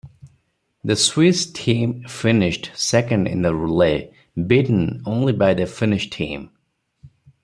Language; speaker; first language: English; non-native, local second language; Odia